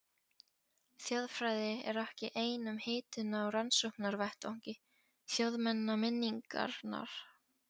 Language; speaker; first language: Icelandic; non-native, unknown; Polish